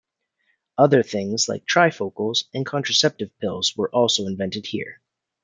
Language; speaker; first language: English; native; English